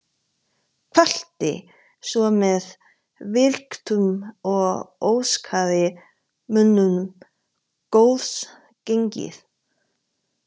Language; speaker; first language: Icelandic; non-native, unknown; Chinese